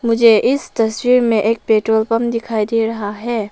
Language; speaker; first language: Hindi; non-native, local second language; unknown